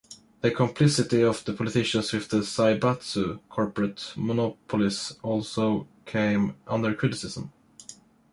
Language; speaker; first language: English; non-native, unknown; Swedish